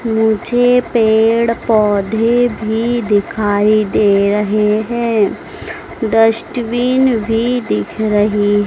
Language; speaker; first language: Hindi; native; Hindi